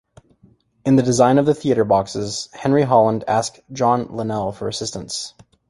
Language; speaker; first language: English; native; English